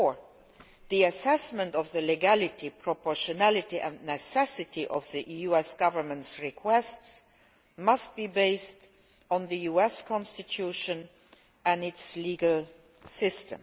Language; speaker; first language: English; non-native, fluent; Luxembourgish